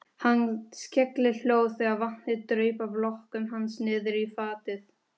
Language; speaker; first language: Icelandic; non-native, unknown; Spanish